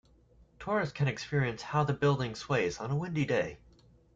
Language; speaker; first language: English; native; English